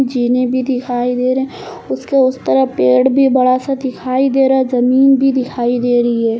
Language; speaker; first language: Hindi; native; Hindi